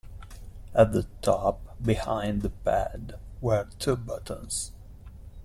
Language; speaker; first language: English; non-native, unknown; Italian